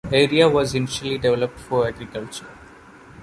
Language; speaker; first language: English; non-native, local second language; Malayalam